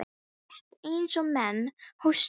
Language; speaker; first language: Icelandic; non-native, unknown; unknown